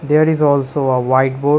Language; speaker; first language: English; non-native, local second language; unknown